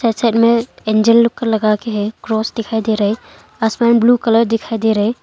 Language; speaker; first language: Hindi; non-native, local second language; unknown